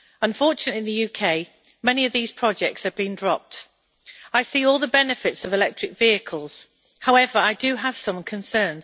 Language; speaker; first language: English; native; English